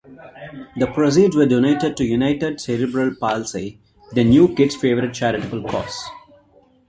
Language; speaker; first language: English; non-native, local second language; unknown